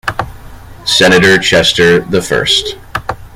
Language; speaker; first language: English; native; English